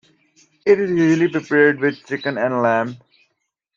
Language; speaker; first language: English; native; English